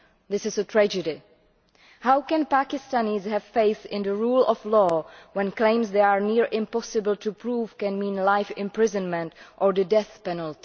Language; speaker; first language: English; non-native, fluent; Czech